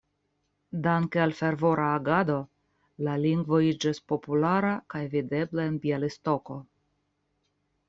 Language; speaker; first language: Esperanto; non-native, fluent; Russian